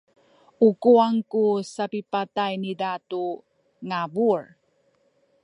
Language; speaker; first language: Sakizaya; native; Sakizaya